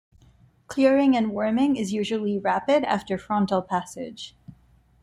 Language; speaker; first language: English; non-native, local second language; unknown